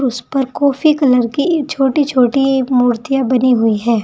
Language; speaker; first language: Hindi; native; Hindi